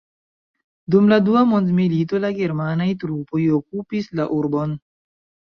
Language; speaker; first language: Esperanto; non-native, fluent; Chinese